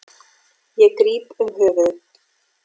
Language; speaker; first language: Icelandic; native; Icelandic